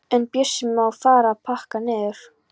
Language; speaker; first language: Icelandic; non-native, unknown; Polish